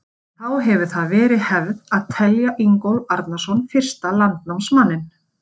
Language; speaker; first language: Icelandic; native; Icelandic